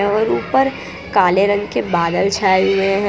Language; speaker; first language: Hindi; non-native, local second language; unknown